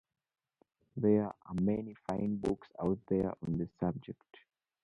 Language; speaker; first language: English; native; English